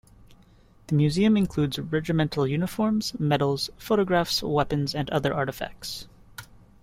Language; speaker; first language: English; native; English